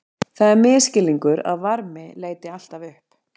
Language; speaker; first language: Icelandic; native; Icelandic